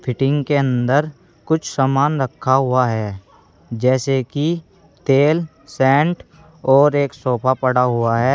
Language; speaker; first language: Hindi; native; Hindi